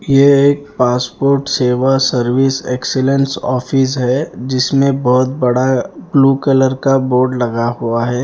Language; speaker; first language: Hindi; non-native, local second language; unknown